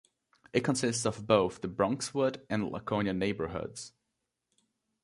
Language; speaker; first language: English; native; English